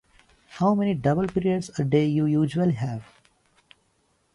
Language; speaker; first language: English; non-native, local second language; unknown